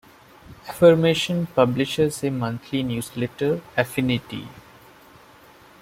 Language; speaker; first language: English; non-native, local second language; Malayalam